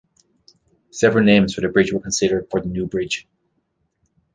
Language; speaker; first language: English; native; English